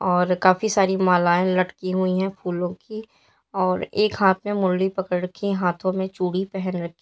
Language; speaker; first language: Hindi; native; Hindi